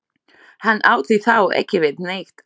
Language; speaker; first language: Icelandic; non-native, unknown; Slovak